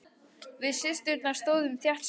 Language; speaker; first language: Icelandic; native; Icelandic